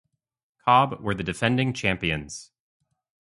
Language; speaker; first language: English; native; English